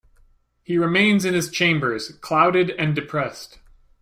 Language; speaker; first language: English; native; English